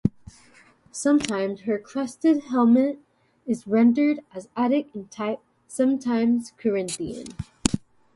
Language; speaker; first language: English; native; English